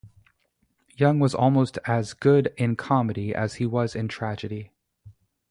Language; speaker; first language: English; native; English